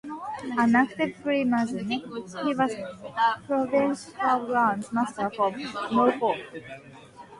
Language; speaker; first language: English; non-native, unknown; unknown